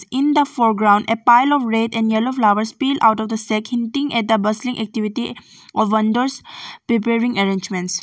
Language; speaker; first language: English; non-native, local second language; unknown